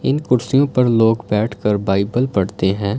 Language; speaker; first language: Hindi; non-native, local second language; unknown